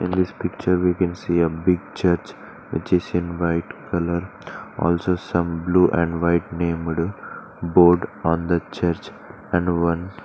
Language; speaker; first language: English; non-native, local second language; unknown